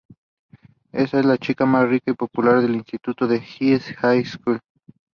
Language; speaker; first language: English; non-native, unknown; Spanish